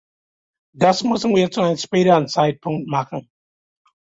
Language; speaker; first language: German; non-native, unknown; English